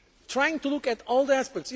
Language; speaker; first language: English; non-native, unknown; Portuguese